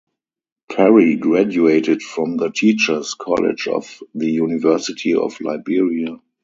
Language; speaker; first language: English; non-native, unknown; German